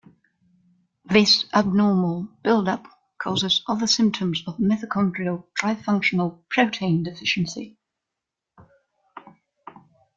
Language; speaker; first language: English; non-native, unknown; German